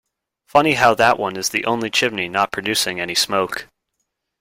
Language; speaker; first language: English; native; English